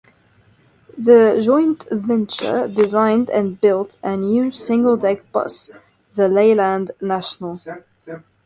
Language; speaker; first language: English; non-native, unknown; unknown